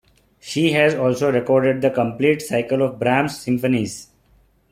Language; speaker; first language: English; non-native, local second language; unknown